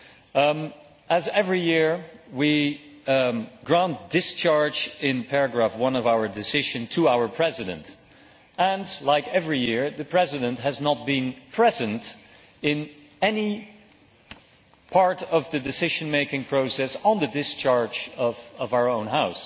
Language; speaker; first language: English; non-native, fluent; Dutch